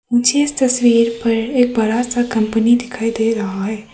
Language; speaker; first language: Hindi; non-native, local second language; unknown